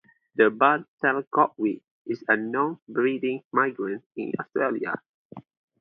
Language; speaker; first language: English; non-native, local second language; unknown